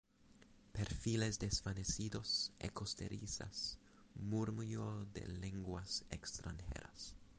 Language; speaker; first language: Spanish; non-native, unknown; English